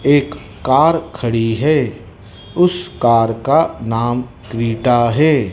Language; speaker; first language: Hindi; native; Hindi